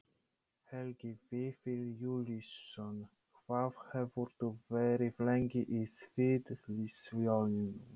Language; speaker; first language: Icelandic; non-native, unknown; Polish